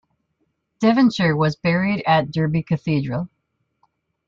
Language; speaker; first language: English; native; English